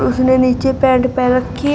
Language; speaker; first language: Hindi; native; Hindi